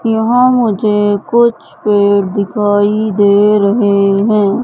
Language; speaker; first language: Hindi; native; Hindi